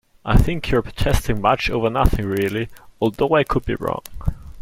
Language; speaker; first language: English; non-native, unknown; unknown